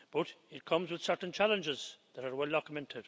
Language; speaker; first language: English; native; English